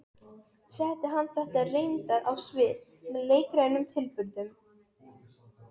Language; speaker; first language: Icelandic; non-native, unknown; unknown